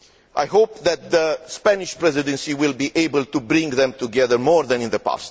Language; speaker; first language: English; non-native, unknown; Romanian